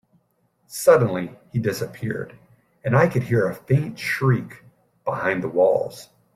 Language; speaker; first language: English; native; English